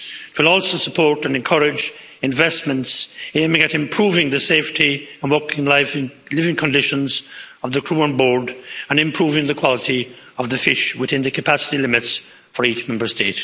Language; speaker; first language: English; native; English